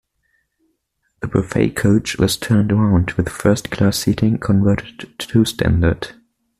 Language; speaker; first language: English; non-native, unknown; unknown